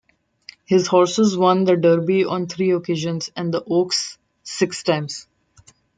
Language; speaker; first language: English; non-native, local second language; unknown